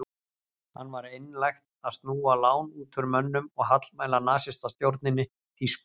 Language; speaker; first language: Icelandic; native; Icelandic